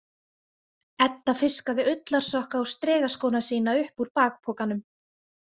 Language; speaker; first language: Icelandic; native; Icelandic